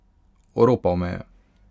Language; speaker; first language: Slovenian; non-native, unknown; Hungarian